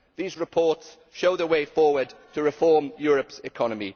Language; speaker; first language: English; native; English